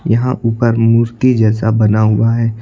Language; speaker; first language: Hindi; native; Hindi